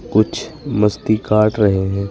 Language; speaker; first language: Hindi; native; Hindi